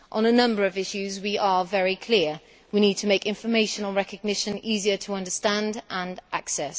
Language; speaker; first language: English; native; English